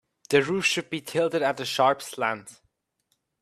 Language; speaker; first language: English; native; English